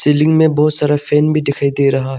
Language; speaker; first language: Hindi; non-native, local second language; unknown